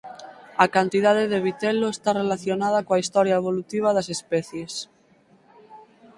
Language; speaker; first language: Galician; native; Galician